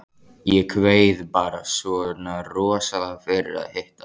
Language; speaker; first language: Icelandic; native; Icelandic